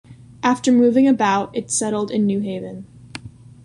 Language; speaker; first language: English; native; English